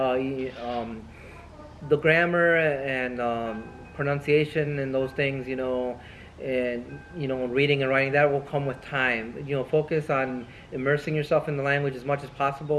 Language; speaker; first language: English; early bilingual, other home language; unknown